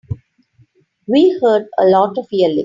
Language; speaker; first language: English; non-native, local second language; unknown